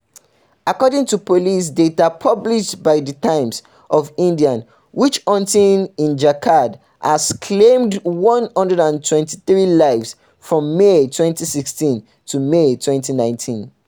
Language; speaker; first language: English; non-native, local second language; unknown